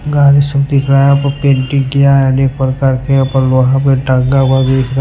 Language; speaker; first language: Hindi; non-native, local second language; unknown